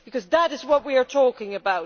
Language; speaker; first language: English; non-native, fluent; Dutch